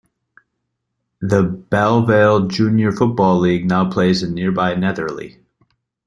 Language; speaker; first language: English; native; English